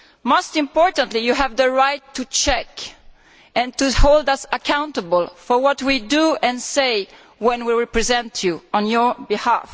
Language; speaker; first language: English; non-native, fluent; Italian